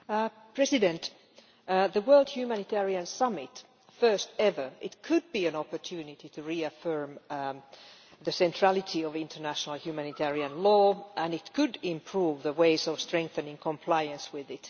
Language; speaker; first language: English; non-native, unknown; Finnish